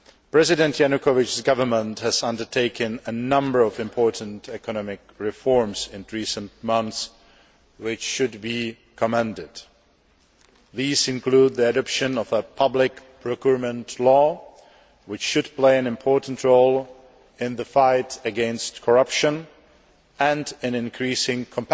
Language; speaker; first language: English; non-native, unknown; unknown